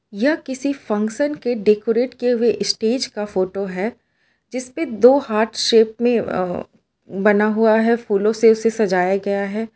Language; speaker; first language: Hindi; non-native, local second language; Gujarati